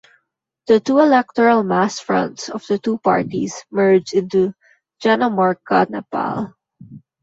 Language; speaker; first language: English; non-native, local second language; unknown